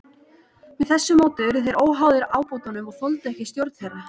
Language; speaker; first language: Icelandic; native; Icelandic